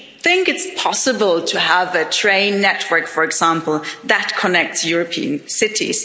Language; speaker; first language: English; non-native, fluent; German